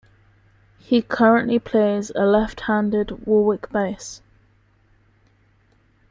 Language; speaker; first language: English; native; English